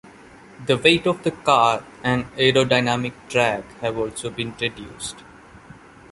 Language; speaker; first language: English; non-native, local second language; Malayalam